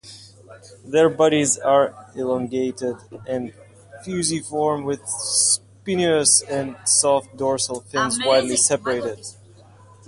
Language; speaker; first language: English; non-native, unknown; Russian